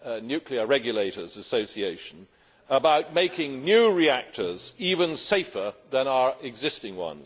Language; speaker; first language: English; native; English